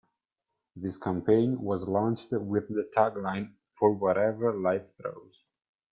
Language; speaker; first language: English; non-native, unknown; Italian